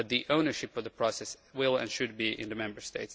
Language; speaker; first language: English; non-native, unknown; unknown